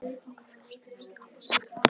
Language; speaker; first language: Icelandic; non-native, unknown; Polish